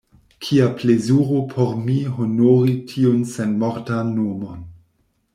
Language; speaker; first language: Esperanto; non-native, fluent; German